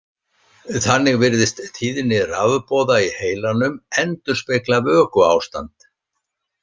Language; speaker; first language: Icelandic; native; Icelandic